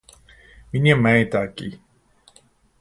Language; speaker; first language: Portuguese; non-native, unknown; English